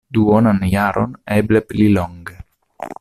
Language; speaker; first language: Esperanto; non-native, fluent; Italian